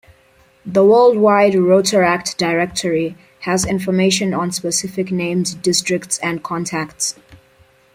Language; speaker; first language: English; native; English